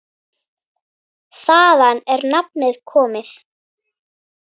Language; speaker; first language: Icelandic; native; Icelandic